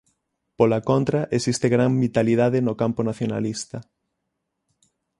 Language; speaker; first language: Galician; native; Galician